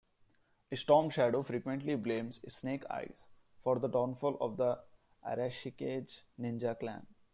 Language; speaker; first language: English; non-native, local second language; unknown